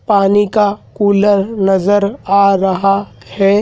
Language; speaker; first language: Hindi; native; Hindi